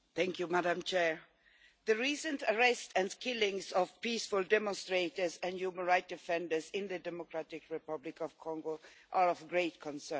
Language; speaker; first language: English; non-native, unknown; Swedish